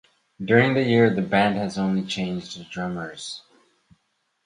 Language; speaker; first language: English; native; English